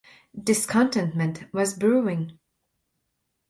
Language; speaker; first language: English; non-native, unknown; Latvian